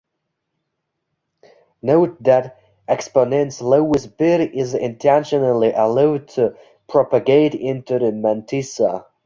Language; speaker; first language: English; non-native, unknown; Uzbek